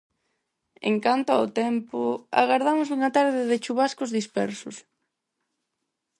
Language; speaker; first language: Galician; non-native, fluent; Spanish